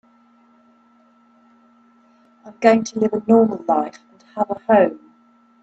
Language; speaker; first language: English; native; English